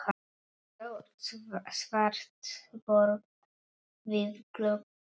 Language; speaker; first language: Icelandic; non-native, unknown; Polish